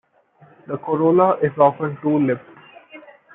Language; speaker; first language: English; non-native, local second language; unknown